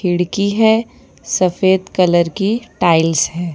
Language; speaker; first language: Hindi; non-native, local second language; Gujarati